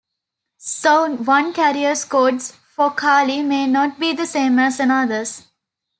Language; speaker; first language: English; non-native, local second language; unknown